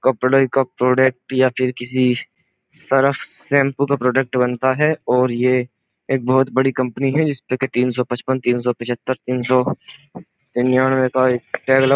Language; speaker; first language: Hindi; native; Hindi